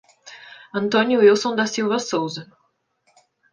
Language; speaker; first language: Portuguese; native; Portuguese